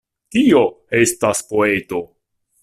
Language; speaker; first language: Esperanto; non-native, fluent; Italian